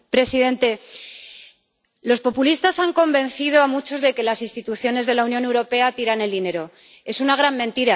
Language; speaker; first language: Spanish; native; Spanish